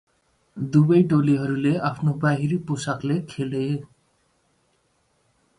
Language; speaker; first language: English; non-native, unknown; Nepali